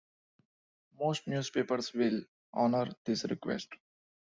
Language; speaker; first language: English; non-native, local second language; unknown